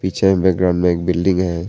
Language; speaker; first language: Hindi; non-native, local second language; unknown